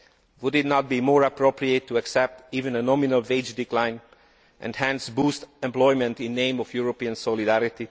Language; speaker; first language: English; non-native, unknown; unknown